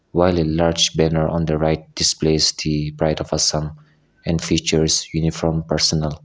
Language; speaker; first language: English; non-native, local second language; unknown